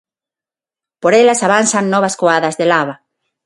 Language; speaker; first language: Galician; non-native, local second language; Spanish